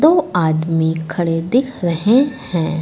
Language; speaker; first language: Hindi; native; Hindi